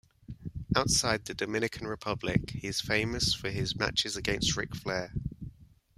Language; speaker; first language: English; native; English